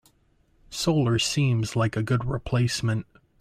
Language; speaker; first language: English; native; English